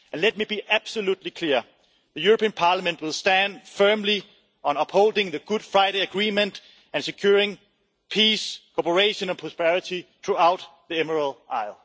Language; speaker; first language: English; non-native, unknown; Danish